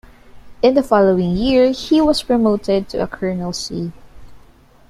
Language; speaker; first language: English; non-native, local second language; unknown